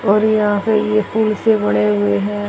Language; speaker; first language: Hindi; native; Hindi